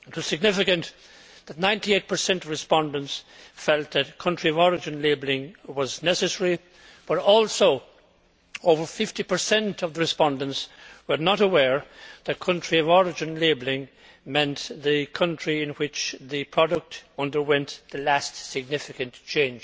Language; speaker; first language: English; native; English